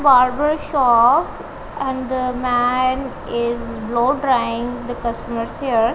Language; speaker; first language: English; non-native, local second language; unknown